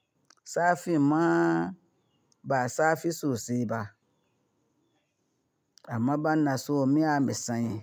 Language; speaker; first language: Hausa; non-native, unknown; Yoruba